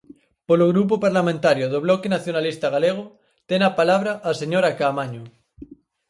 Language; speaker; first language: Galician; native; Galician